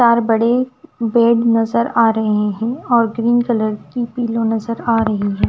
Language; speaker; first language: Hindi; non-native, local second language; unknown